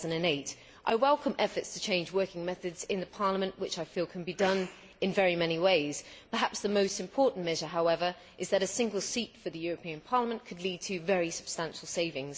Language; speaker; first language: English; native; English